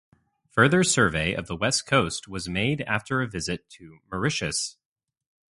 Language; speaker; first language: English; native; English